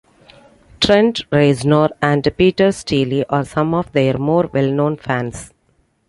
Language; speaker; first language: English; non-native, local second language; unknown